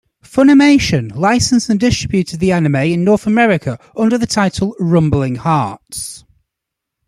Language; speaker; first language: English; native; English